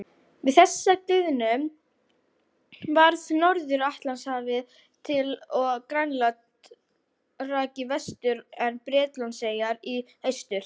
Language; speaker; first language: Icelandic; native; Icelandic